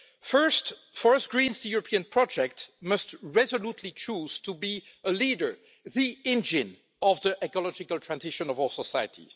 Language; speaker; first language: English; non-native, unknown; French